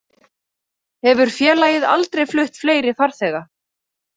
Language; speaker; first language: Icelandic; native; Icelandic